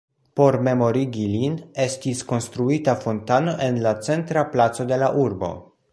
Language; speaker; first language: Esperanto; non-native, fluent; Polish